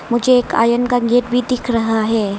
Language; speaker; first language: Hindi; non-native, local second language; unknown